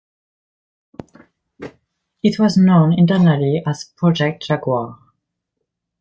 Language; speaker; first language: English; non-native, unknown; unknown